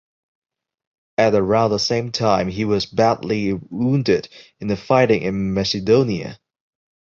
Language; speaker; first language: English; non-native, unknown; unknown